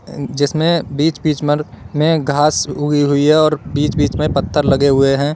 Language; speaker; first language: Hindi; native; Hindi